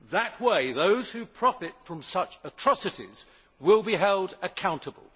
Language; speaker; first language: English; native; English